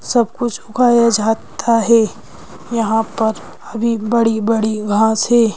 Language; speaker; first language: Hindi; native; Hindi